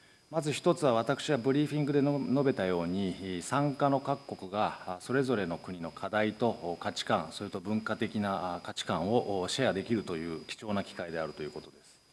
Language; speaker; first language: Japanese; native; Japanese